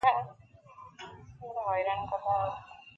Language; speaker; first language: English; non-native, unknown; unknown